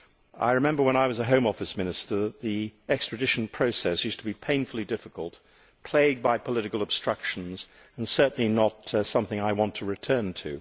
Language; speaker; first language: English; native; English